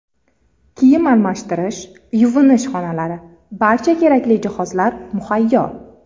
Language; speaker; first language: Uzbek; native; Uzbek